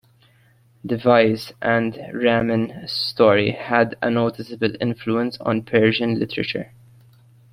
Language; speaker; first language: English; non-native, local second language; Maltese